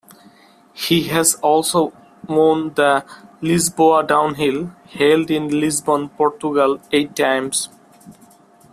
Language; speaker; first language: English; non-native, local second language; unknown